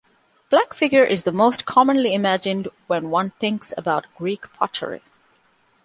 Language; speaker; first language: English; non-native, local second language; Divehi